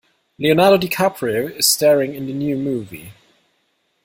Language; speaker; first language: English; non-native, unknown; German